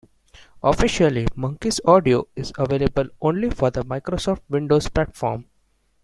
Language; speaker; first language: English; non-native, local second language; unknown